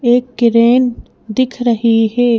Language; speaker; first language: Hindi; native; Hindi